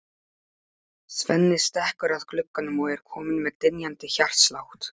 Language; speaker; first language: Icelandic; non-native, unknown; Polish